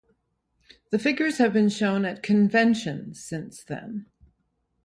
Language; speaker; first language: English; native; English